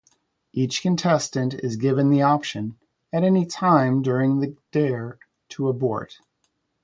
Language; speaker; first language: English; native; English